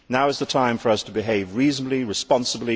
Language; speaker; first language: English; native; English